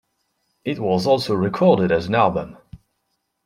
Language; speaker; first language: English; non-native, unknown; French